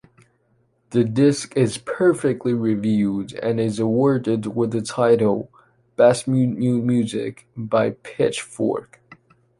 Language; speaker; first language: English; non-native, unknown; Chinese